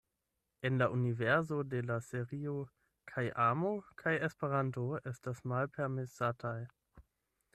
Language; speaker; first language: Esperanto; non-native, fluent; German